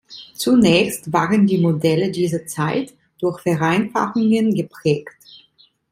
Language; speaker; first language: German; non-native, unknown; Italian